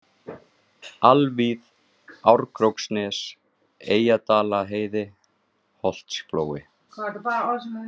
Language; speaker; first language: Icelandic; native; Icelandic